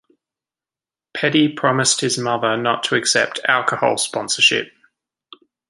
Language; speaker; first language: English; native; English